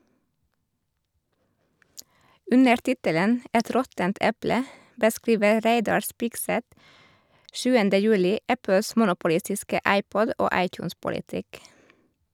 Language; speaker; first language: Norwegian; non-native, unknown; Hungarian